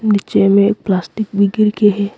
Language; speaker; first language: Hindi; non-native, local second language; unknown